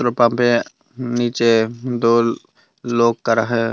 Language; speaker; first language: Hindi; non-native, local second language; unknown